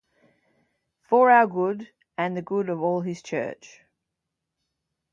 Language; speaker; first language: English; native; English